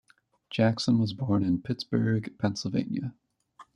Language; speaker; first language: English; native; English